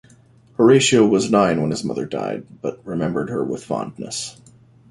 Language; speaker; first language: English; native; English